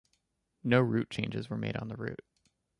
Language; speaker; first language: English; native; English